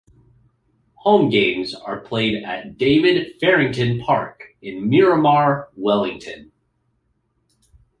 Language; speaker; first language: English; native; English